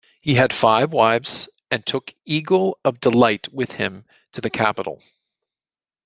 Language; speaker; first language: English; native; English